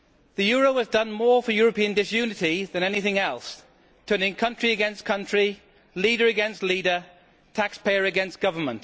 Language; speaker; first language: English; native; English